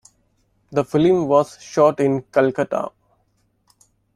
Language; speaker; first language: English; non-native, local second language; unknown